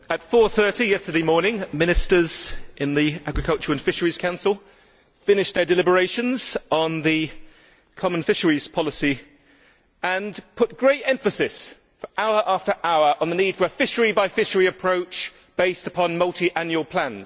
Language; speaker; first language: English; native; English